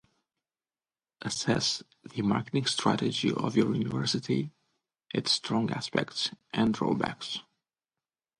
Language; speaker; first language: English; non-native, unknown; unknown